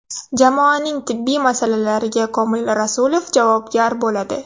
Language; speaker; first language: Uzbek; non-native, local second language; Russian